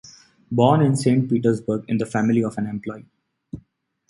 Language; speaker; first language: English; non-native, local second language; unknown